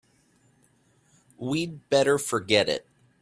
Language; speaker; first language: English; native; English